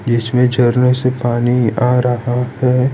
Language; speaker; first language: Hindi; non-native, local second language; Gujarati